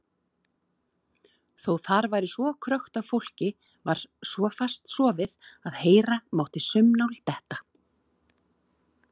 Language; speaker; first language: Icelandic; native; Icelandic